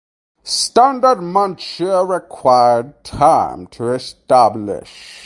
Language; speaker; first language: English; native; English